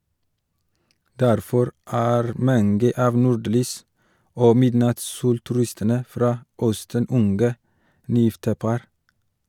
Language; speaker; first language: Norwegian; non-native, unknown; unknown